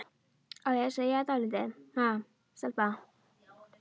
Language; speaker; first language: Icelandic; native; Icelandic